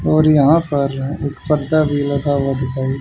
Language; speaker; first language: Hindi; native; Hindi